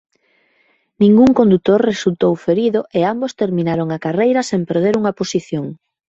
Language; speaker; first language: Galician; native; Galician